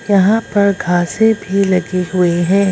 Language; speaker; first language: Hindi; native; Hindi